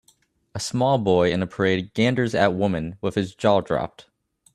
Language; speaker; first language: English; native; English